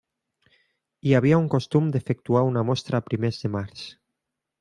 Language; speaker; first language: Catalan; non-native, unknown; Spanish